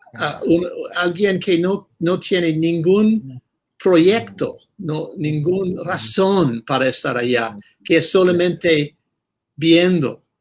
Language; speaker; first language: Spanish; non-native, fluent; English